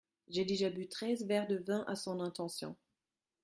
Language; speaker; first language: French; non-native, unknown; German